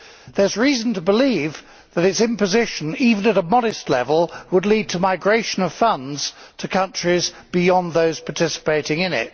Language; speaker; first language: English; native; English